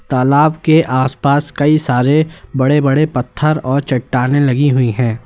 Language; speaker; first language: Hindi; native; Hindi